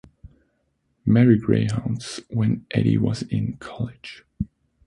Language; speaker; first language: English; non-native, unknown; German